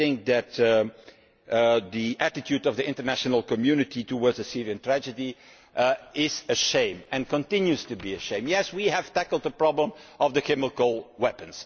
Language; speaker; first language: English; non-native, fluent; Dutch